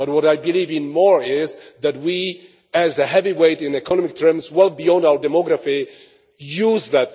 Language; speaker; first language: English; non-native, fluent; Czech